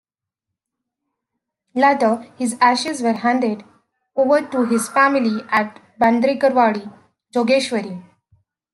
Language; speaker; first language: English; native; English